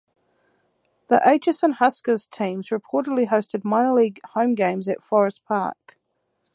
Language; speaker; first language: English; native; English